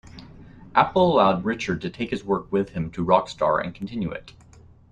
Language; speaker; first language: English; native; English